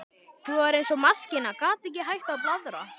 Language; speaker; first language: Icelandic; native; Icelandic